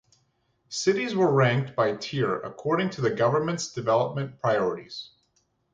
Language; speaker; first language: English; native; English